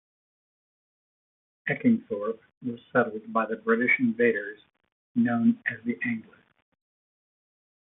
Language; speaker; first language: English; native; English